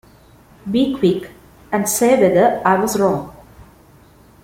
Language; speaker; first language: English; non-native, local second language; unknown